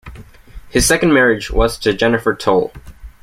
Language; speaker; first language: English; native; English